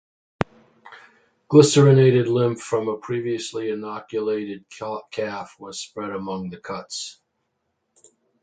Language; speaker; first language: English; native; English